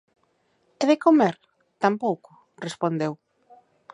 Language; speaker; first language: Galician; native; Galician